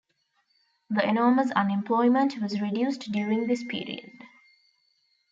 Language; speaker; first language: English; non-native, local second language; Tamil